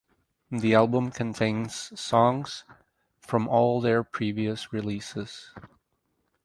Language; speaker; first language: English; native; English